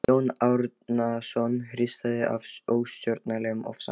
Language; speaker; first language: Icelandic; non-native, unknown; Lithuanian